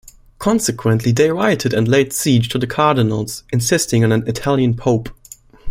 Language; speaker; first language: English; non-native, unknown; German